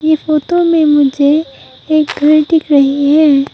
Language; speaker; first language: Hindi; non-native, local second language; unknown